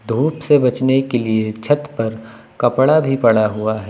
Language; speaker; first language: Hindi; native; Hindi